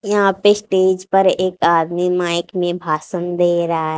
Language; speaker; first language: Hindi; native; Hindi